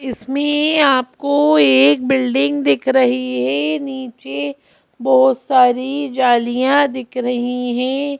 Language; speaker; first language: Hindi; native; Hindi